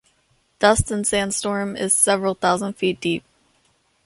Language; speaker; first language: English; native; English